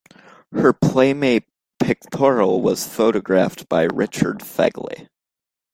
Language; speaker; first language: English; native; English